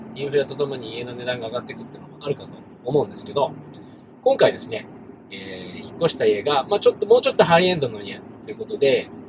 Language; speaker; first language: Japanese; native; Japanese